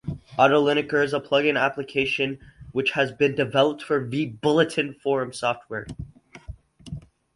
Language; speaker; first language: English; native; English